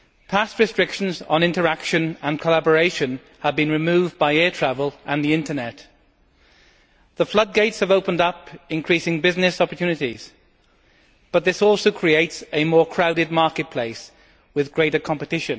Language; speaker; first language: English; native; English